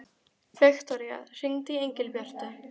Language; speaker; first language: Icelandic; native; Icelandic